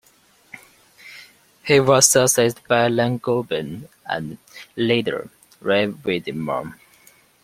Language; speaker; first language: English; non-native, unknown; Chinese